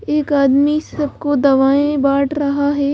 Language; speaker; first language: Hindi; native; Hindi